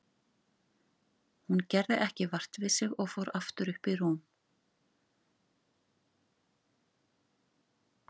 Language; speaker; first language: Icelandic; native; Icelandic